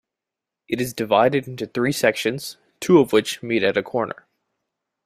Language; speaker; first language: English; native; English